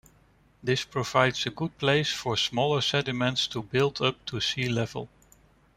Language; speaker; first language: English; non-native, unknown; Dutch